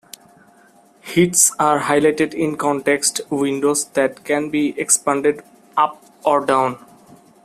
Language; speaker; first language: English; non-native, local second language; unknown